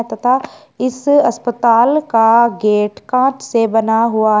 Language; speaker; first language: Hindi; native; Hindi